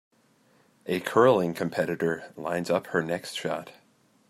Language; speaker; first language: English; native; English